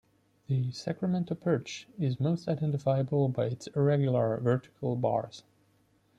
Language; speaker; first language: English; non-native, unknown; German